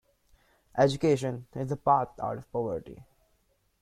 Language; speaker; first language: English; non-native, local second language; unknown